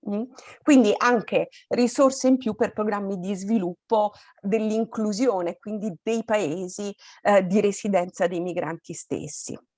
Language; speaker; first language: Italian; native; Italian